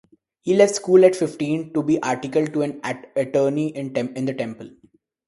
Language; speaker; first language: English; non-native, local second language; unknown